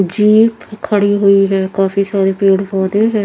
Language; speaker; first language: Hindi; native; Hindi